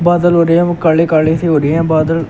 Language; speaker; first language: Hindi; native; Hindi